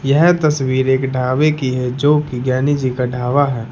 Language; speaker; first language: Hindi; native; Hindi